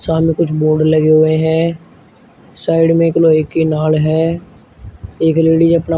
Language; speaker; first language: Hindi; native; Hindi